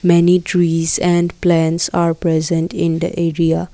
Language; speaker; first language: English; non-native, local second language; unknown